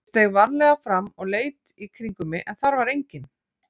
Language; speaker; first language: Icelandic; native; Icelandic